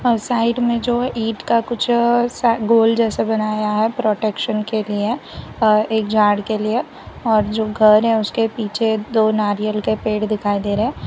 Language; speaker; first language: Hindi; non-native, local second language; Gujarati